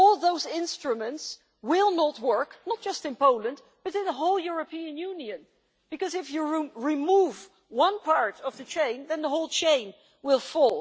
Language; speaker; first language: English; non-native, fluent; Dutch